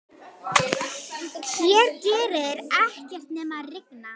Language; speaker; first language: Icelandic; native; Icelandic